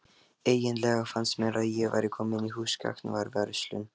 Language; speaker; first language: Icelandic; non-native, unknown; Lithuanian